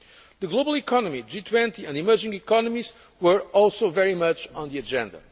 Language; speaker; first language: English; non-native, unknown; Portuguese